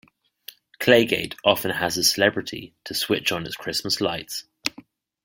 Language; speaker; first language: English; native; English